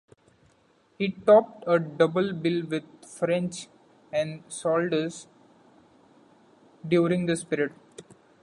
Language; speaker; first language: English; non-native, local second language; Marathi